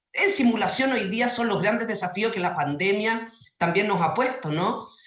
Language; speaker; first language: Spanish; native; Spanish